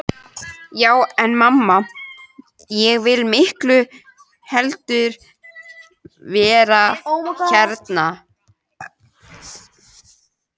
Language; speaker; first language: Icelandic; native; Icelandic